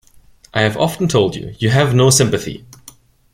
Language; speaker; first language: English; non-native, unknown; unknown